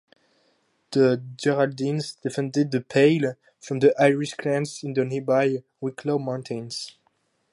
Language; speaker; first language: English; non-native, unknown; French